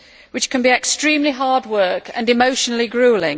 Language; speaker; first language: English; native; English